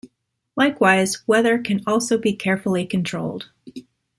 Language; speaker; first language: English; native; English